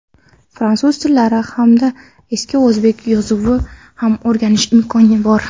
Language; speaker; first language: Uzbek; non-native, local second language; Kara-Kalpak